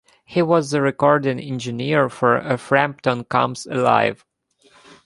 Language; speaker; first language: English; non-native, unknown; Ukrainian